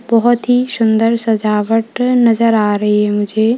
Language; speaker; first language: Hindi; native; Hindi